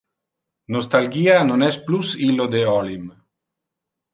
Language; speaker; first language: Interlingua; non-native, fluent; Italian